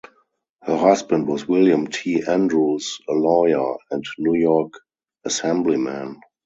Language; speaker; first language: English; non-native, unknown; German